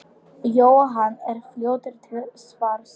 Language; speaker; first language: Icelandic; non-native, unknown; Polish